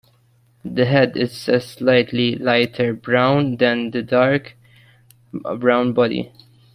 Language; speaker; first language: English; non-native, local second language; Maltese